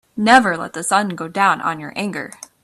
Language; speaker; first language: English; native; English